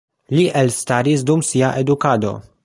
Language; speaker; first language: Esperanto; non-native, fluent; Polish